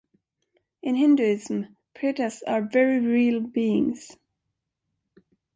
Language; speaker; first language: English; non-native, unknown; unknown